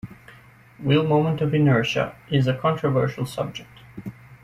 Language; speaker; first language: English; native; English